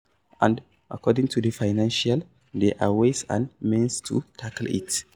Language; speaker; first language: English; non-native, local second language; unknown